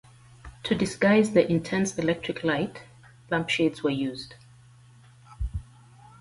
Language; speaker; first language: English; non-native, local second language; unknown